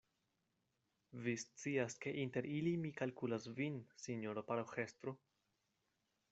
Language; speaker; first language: Esperanto; non-native, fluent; Spanish